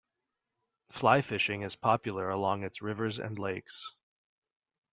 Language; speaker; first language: English; native; English